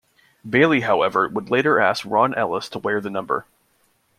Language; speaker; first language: English; native; English